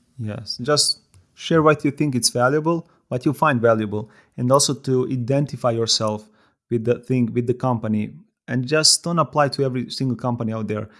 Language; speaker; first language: English; non-native, fluent; Serbian